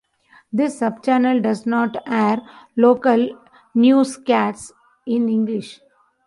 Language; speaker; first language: English; non-native, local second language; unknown